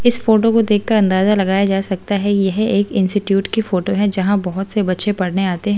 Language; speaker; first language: Hindi; native; Hindi